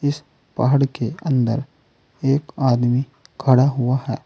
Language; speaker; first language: Hindi; native; Hindi